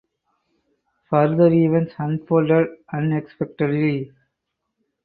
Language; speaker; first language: English; non-native, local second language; Tamil